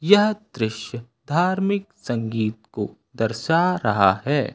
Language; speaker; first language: Hindi; native; Hindi